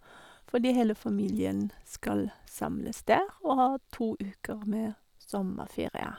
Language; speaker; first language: Norwegian; non-native, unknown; German